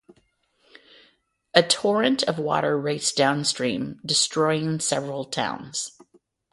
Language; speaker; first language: English; native; English